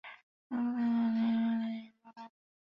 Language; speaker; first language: English; non-native, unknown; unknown